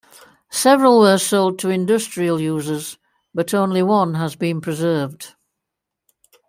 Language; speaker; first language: English; native; English